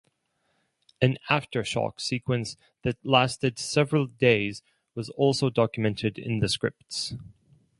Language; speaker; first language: English; non-native, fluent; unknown